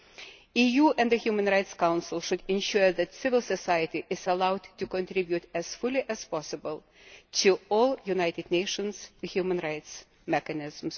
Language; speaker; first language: English; non-native, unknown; Lithuanian